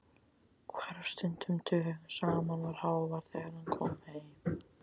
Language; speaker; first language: Icelandic; native; Icelandic